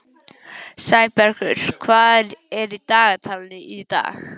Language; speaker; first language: Icelandic; non-native, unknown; English